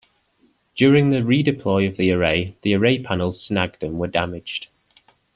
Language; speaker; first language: English; native; English